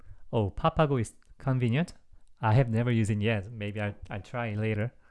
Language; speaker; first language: English; non-native, fluent; Korean